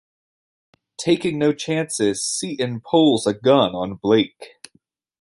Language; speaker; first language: English; native; English